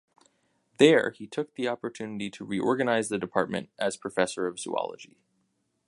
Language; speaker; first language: English; native; English